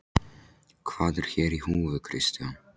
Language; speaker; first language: Icelandic; non-native, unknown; Polish